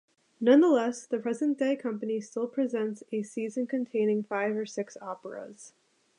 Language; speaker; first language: English; native; English